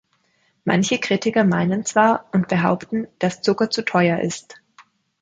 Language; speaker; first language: German; native; German